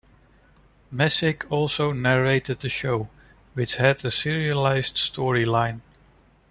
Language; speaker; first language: English; non-native, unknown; Dutch